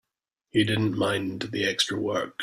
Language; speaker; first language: English; native; English